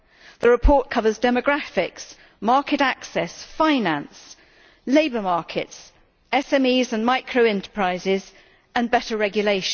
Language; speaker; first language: English; native; English